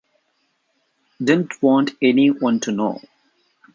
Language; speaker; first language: English; non-native, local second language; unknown